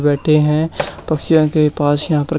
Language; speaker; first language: Hindi; native; Hindi